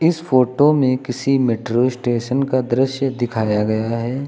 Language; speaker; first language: Hindi; native; Hindi